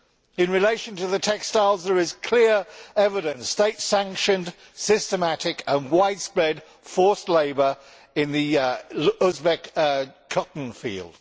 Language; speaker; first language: English; native; English